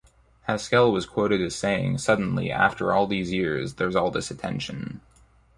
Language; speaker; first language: English; native; English